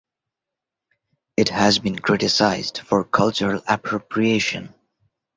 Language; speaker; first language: English; non-native, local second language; Bangla